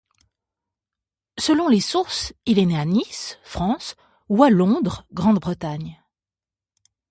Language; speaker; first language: French; native; French